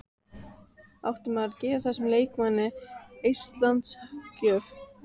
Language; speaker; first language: Icelandic; native; Icelandic